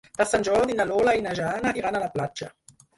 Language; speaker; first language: Catalan; non-native, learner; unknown